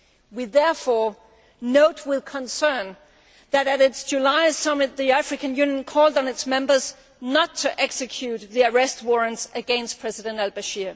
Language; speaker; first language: English; non-native, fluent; Danish